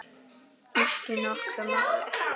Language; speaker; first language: Icelandic; native; Icelandic